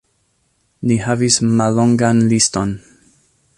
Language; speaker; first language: Esperanto; non-native, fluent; English